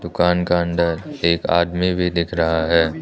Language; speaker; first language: Hindi; early bilingual, other home language; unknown